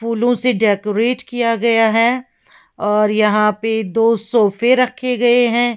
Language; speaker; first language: Hindi; native; Hindi